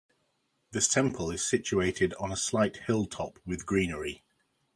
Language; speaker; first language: English; native; English